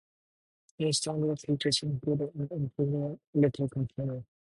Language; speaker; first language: English; non-native, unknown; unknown